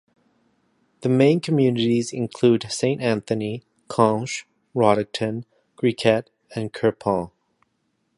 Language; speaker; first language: English; native; English